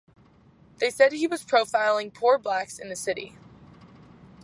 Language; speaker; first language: English; native; English